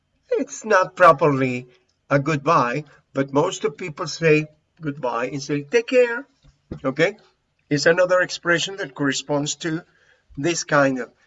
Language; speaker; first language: English; non-native, fluent; Spanish